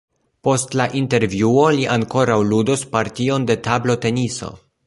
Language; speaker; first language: Esperanto; non-native, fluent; Polish